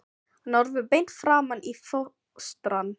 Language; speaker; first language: Icelandic; non-native, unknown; Filipino